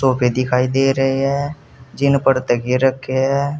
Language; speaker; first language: Hindi; native; Hindi